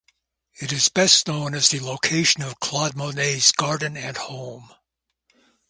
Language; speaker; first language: English; native; English